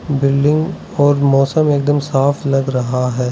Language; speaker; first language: Hindi; non-native, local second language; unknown